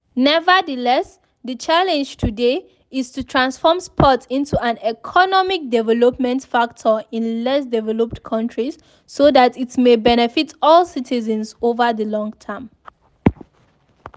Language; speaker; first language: English; non-native, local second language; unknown